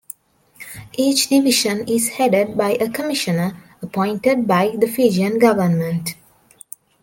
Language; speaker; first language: English; non-native, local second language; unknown